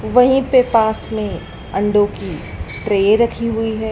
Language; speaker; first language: Hindi; native; Hindi